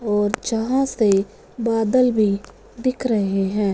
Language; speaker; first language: Hindi; non-native, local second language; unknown